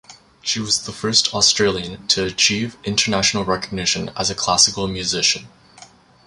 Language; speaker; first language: English; native; English